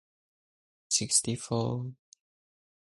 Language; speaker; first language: English; non-native, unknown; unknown